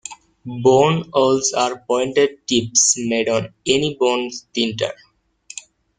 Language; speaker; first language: English; native; English